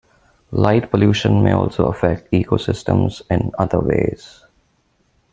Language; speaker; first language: English; non-native, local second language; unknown